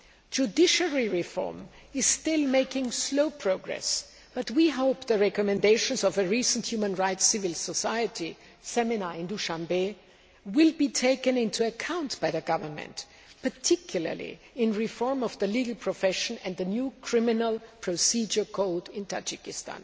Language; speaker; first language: English; non-native, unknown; German